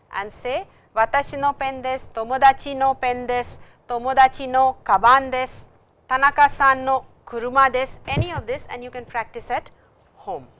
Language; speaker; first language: English; non-native, local second language; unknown